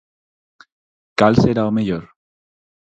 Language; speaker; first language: Galician; non-native, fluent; Spanish